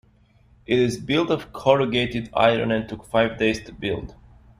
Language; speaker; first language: English; native; English